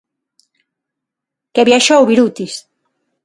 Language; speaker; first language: Galician; non-native, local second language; Spanish